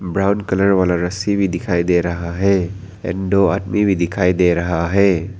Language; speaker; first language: Hindi; non-native, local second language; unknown